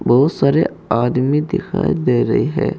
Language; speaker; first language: Hindi; native; Hindi